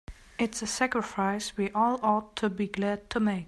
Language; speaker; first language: English; non-native, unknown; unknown